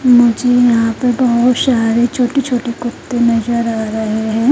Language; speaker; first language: Hindi; native; Hindi